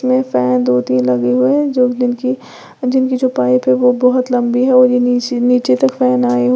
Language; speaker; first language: Hindi; native; Hindi